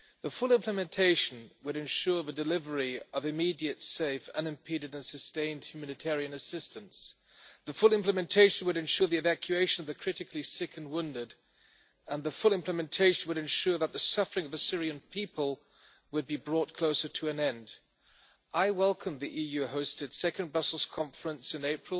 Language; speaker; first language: English; non-native, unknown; German